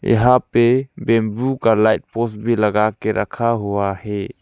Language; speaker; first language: Hindi; non-native, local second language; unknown